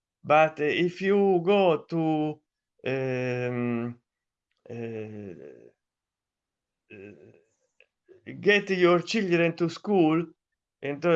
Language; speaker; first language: English; non-native, learner; Italian